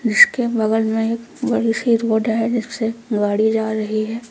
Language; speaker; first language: Hindi; native; Hindi